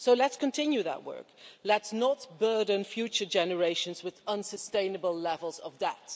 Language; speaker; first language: English; non-native, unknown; Dutch